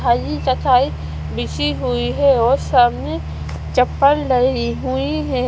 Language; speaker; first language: Hindi; non-native, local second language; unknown